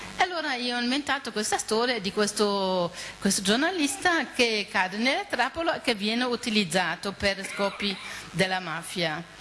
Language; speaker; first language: Italian; non-native, fluent; German